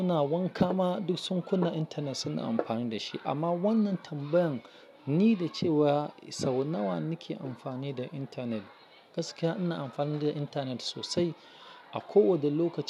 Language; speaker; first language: Hausa; non-native, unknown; Yoruba